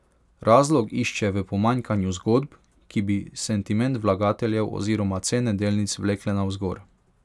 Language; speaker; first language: Slovenian; non-native, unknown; Hungarian